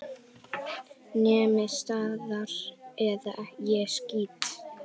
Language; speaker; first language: Icelandic; native; Icelandic